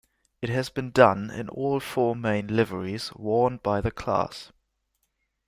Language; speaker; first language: English; non-native, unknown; German